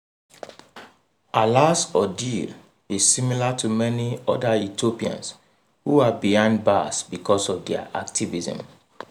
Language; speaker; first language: English; non-native, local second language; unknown